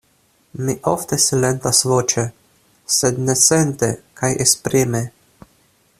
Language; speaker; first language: Esperanto; non-native, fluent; Russian